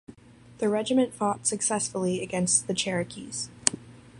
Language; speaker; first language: English; native; English